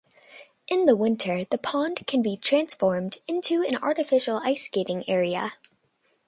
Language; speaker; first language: English; native; English